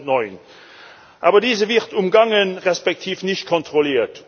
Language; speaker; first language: German; non-native, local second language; Luxembourgish